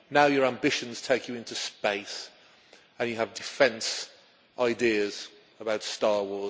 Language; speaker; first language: English; native; English